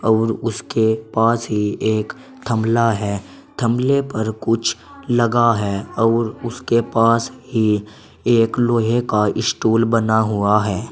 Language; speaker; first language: Hindi; native; Hindi